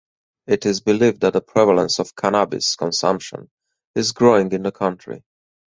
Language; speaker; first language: English; native; English